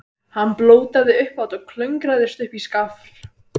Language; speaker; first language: Icelandic; native; Icelandic